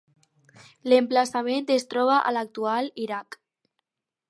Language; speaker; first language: Catalan; non-native, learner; Spanish